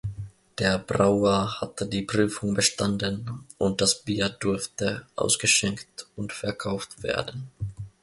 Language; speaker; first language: German; non-native, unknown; Finnish